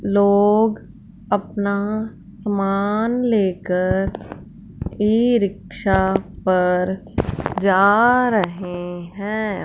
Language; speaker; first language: Hindi; non-native, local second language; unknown